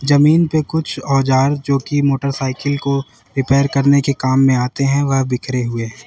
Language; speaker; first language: Hindi; native; Hindi